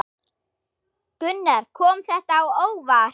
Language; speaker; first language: Icelandic; non-native, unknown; German